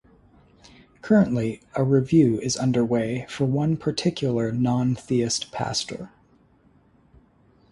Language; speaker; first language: English; native; English